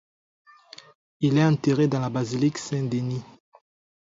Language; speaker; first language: French; non-native, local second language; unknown